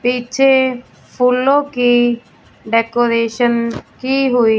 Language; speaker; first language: Hindi; non-native, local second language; Punjabi